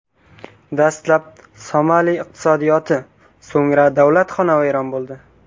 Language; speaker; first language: Uzbek; native; Uzbek